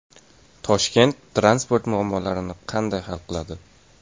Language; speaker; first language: Uzbek; native; Uzbek